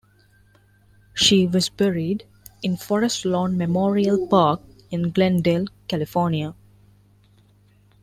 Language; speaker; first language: English; non-native, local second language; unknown